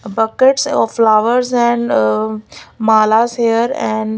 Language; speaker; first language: English; non-native, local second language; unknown